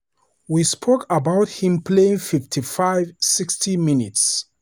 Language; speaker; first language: English; non-native, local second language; Hausa